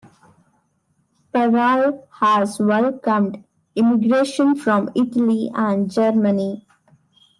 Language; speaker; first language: English; non-native, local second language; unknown